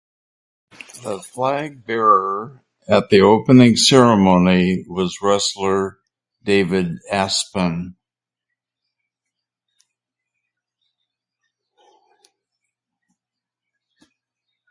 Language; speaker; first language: English; native; English